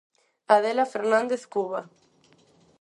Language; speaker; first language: Galician; non-native, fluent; Spanish